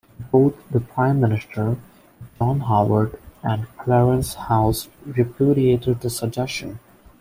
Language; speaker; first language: English; non-native, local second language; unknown